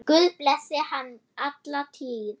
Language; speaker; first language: Icelandic; non-native, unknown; German